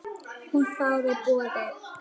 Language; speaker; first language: Icelandic; native; Icelandic